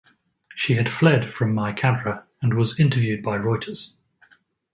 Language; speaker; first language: English; native; English